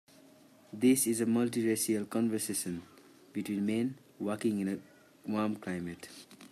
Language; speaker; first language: English; non-native, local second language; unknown